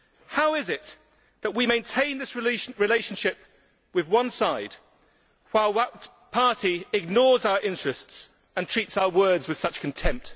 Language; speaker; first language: English; native; English